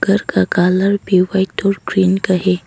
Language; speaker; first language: Hindi; non-native, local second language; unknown